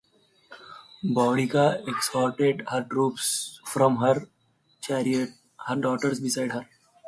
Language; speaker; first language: English; non-native, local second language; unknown